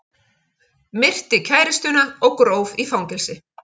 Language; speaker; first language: Icelandic; native; Icelandic